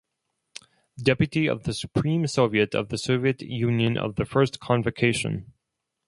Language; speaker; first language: English; non-native, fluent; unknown